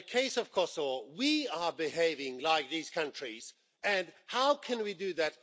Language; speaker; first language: English; non-native, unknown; Swedish